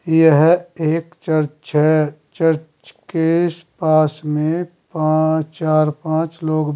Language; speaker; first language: Hindi; native; Hindi